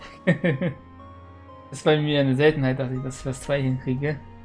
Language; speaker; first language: German; native; German